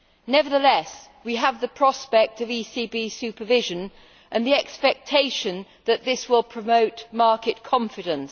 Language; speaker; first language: English; native; English